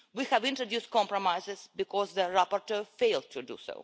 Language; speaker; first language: English; non-native, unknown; Russian